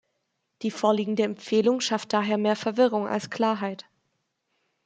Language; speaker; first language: German; native; German